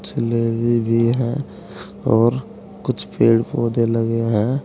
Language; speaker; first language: Hindi; native; Hindi